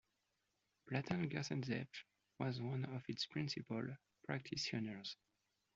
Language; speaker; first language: English; non-native, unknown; French